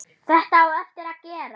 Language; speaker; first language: Icelandic; non-native, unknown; German